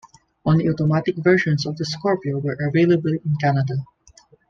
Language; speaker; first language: English; non-native, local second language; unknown